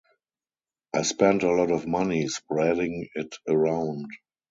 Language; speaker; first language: English; non-native, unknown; German